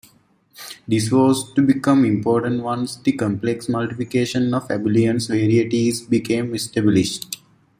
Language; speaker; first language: English; native; English